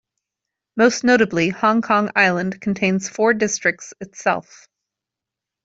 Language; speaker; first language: English; native; English